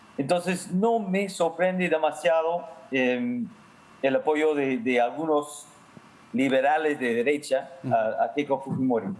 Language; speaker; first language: Spanish; non-native, fluent; English